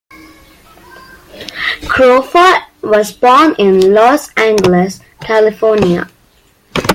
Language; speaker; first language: English; non-native, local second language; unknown